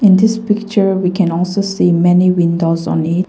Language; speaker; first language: English; non-native, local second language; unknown